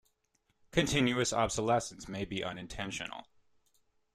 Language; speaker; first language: English; native; English